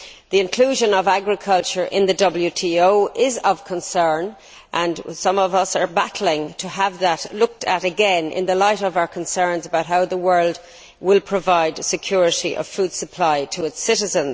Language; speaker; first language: English; native; English